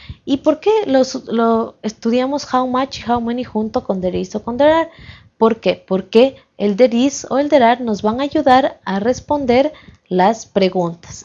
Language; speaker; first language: Spanish; native; Spanish